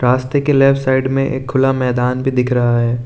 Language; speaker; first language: Hindi; non-native, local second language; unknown